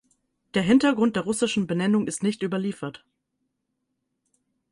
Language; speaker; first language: German; native; German